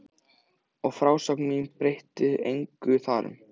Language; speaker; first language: Icelandic; native; Icelandic